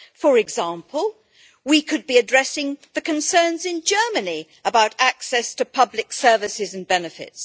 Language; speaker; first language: English; native; English